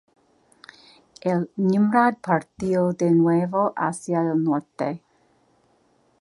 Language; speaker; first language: Spanish; non-native, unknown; English